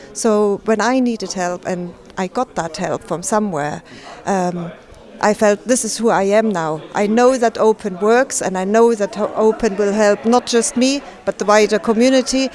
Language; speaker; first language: English; non-native, fluent; German